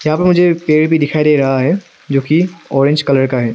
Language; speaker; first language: Hindi; non-native, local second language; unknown